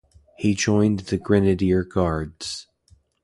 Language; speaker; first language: English; native; English